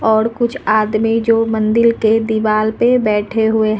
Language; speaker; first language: Hindi; native; Hindi